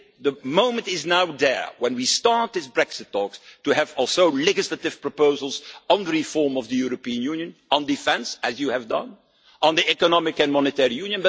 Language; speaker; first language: English; non-native, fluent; Dutch